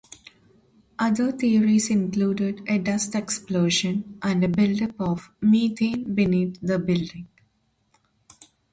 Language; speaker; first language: English; non-native, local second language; Telugu